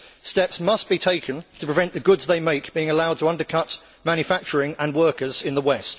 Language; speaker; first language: English; native; English